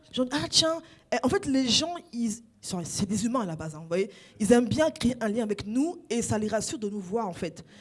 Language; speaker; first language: French; non-native, local second language; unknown